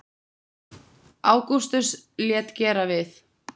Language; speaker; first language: Icelandic; native; Icelandic